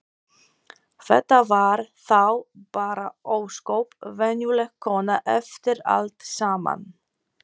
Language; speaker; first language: Icelandic; non-native, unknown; Polish